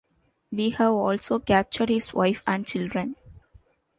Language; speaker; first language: English; non-native, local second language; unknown